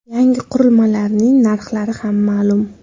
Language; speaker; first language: Uzbek; native; Uzbek